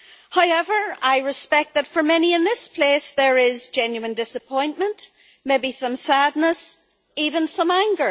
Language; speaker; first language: English; native; English